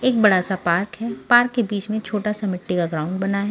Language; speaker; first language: Hindi; non-native, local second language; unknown